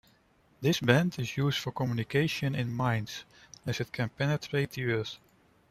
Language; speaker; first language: English; non-native, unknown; Dutch